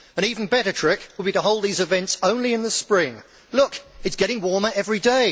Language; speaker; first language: English; native; English